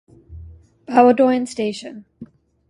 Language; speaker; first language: English; native; English